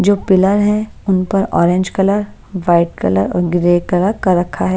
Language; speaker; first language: Hindi; non-native, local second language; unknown